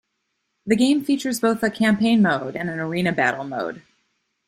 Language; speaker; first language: English; native; English